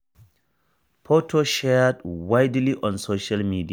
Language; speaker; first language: English; non-native, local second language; Hausa